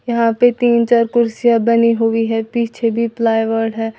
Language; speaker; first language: Hindi; native; Hindi